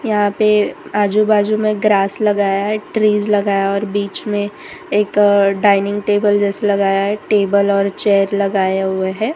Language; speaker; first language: Hindi; non-native, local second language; Gujarati